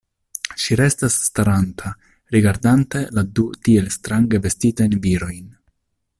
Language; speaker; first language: Esperanto; non-native, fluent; Italian